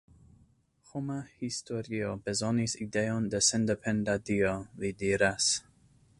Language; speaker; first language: Esperanto; non-native, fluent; English